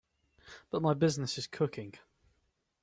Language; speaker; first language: English; native; English